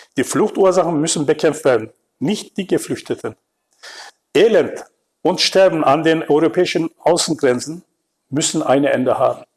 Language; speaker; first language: German; non-native, fluent; Turkish